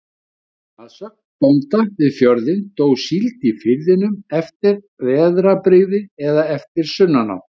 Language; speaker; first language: Icelandic; native; Icelandic